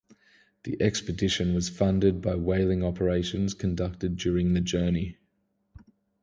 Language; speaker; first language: English; native; English